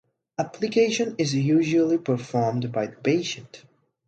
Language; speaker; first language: English; non-native, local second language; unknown